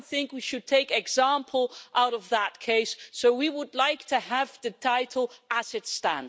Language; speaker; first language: English; non-native, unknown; Dutch